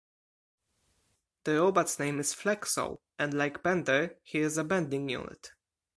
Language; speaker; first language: English; non-native, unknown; Polish